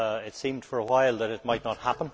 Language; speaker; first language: English; native; English